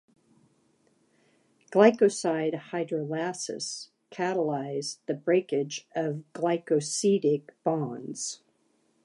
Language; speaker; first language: English; native; English